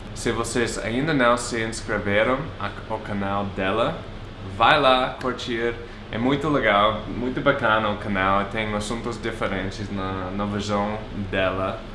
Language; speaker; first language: Portuguese; non-native, fluent; English